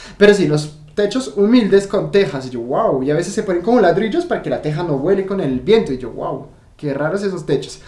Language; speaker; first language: Spanish; non-native, fluent; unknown